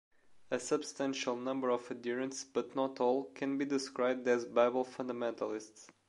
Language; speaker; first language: English; non-native, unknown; Portuguese